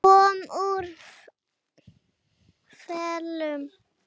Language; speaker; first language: Icelandic; native; Icelandic